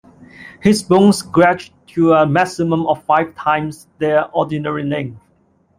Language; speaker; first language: English; non-native, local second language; Cantonese